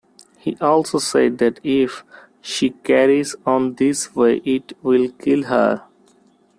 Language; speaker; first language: English; non-native, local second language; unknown